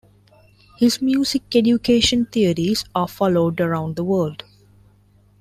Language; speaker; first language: English; non-native, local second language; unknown